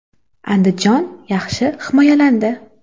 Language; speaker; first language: Uzbek; non-native, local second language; Kara-Kalpak